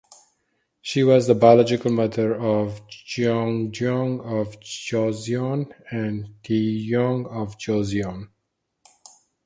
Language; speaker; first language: English; non-native, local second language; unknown